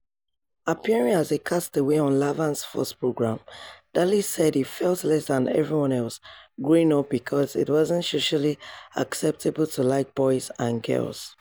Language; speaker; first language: English; non-native, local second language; Yoruba